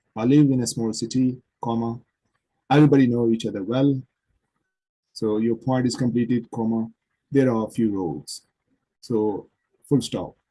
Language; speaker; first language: English; non-native, local second language; Urdu